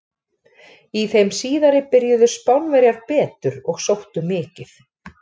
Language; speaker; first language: Icelandic; native; Icelandic